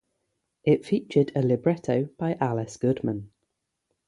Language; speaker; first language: English; native; English